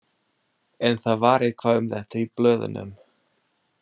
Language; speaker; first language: Icelandic; non-native, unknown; English